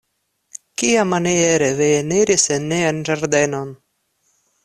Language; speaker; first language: Esperanto; non-native, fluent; Russian